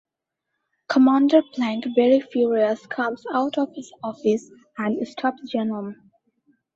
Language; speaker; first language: English; non-native, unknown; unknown